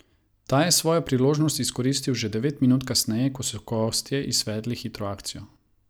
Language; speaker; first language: Slovenian; non-native, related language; Croatian